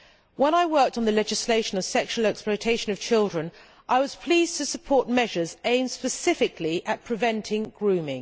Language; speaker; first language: English; native; English